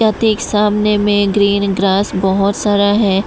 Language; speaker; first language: Hindi; non-native, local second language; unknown